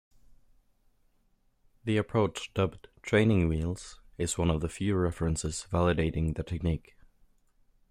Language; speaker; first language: English; native; English